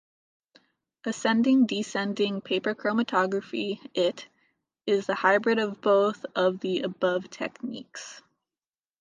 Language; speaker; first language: English; native; English